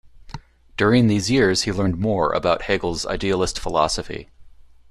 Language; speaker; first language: English; native; English